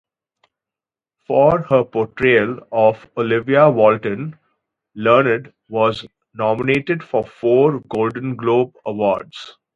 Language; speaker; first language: English; native; English